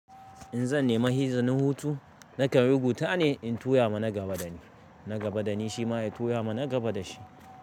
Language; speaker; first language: Hausa; native; Hausa